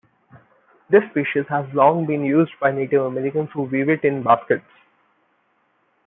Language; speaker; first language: English; non-native, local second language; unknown